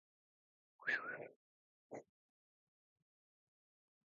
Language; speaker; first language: English; non-native, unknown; Persian